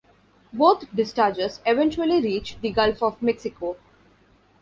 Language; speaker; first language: English; non-native, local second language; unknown